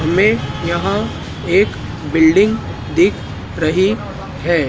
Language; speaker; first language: Hindi; native; Hindi